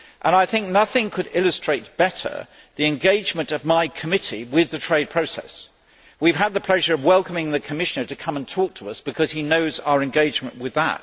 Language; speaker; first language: English; native; English